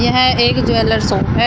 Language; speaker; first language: Hindi; native; Hindi